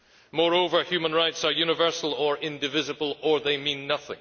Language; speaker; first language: English; native; English